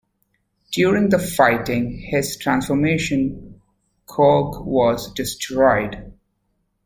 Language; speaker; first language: English; native; English